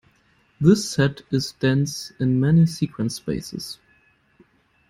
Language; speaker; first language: English; non-native, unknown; German